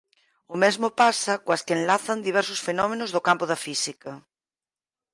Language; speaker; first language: Galician; native; Galician